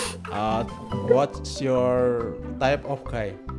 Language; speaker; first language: English; non-native, learner; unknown